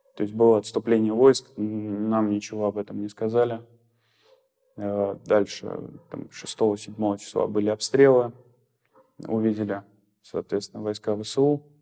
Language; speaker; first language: Russian; native; Russian